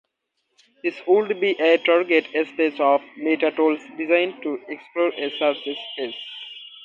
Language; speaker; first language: English; non-native, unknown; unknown